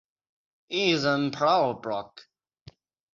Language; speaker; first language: English; non-native, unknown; Chinese